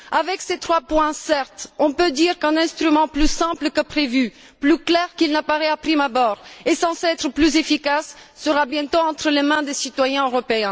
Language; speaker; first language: French; non-native, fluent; Bulgarian